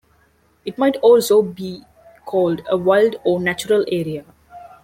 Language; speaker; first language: English; non-native, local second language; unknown